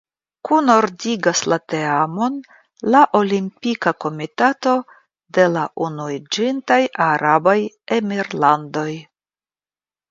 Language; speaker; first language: Esperanto; non-native, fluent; Russian